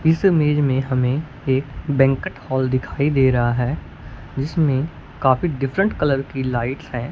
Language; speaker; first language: Hindi; non-native, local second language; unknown